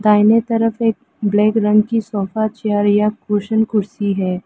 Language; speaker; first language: Hindi; non-native, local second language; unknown